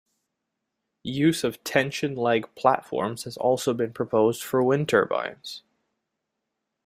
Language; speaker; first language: English; native; English